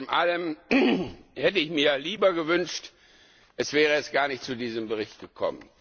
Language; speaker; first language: German; non-native, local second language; Luxembourgish